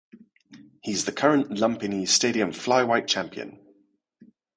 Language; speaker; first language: English; non-native, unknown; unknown